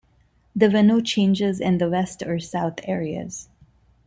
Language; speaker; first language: English; non-native, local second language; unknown